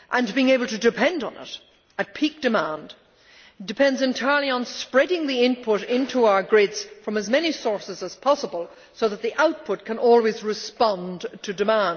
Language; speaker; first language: English; native; English